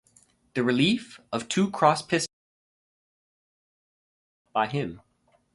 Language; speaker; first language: English; native; English